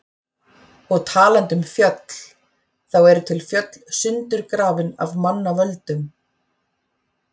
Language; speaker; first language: Icelandic; native; Icelandic